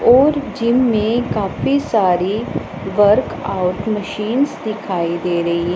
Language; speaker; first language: Hindi; non-native, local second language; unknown